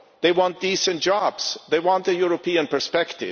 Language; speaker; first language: English; non-native, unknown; German